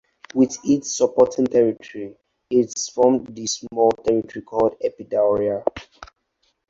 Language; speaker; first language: English; non-native, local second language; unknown